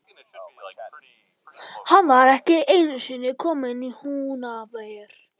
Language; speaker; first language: Icelandic; non-native, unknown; Polish